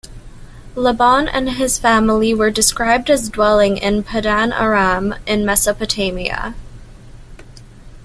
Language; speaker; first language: English; native; English